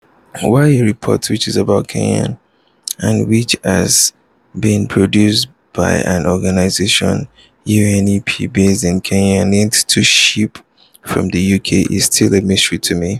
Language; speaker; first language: English; non-native, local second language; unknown